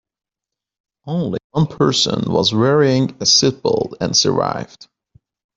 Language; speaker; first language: English; non-native, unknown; Persian